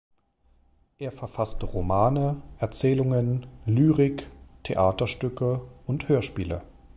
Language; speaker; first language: German; native; German